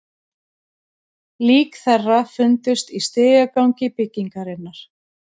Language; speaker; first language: Icelandic; native; Icelandic